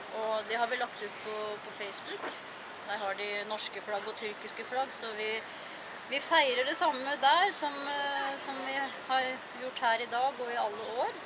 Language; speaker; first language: Norwegian; native; Norwegian